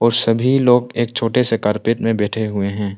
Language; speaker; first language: Hindi; non-native, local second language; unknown